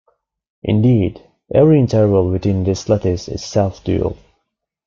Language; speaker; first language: English; non-native, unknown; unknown